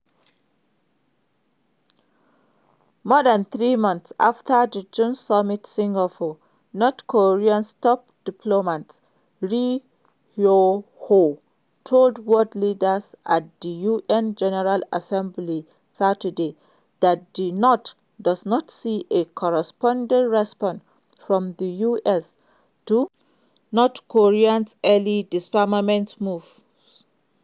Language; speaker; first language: English; non-native, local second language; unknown